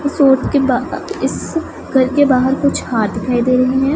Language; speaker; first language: Hindi; non-native, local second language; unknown